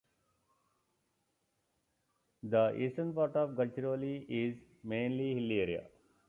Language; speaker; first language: English; non-native, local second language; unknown